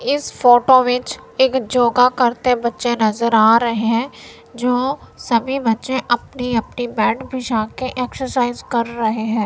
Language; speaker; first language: Hindi; non-native, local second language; Punjabi